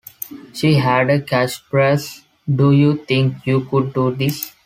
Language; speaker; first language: English; non-native, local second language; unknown